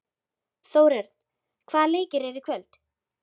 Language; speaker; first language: Icelandic; native; Icelandic